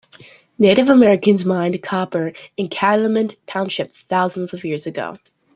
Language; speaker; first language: English; native; English